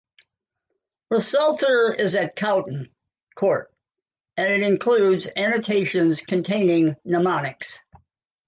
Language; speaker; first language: English; native; English